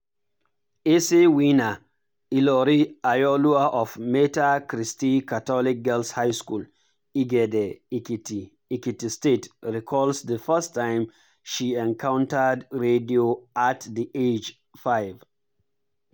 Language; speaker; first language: English; non-native, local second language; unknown